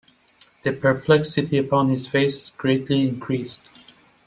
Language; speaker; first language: English; non-native, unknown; Persian